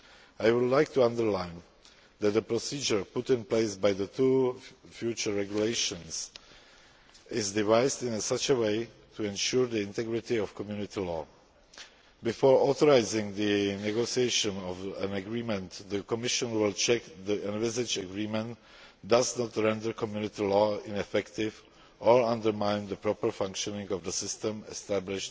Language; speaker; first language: English; non-native, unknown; Czech